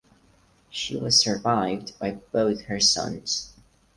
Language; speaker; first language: English; non-native, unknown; Portuguese